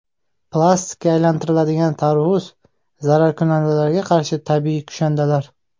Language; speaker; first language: Uzbek; native; Uzbek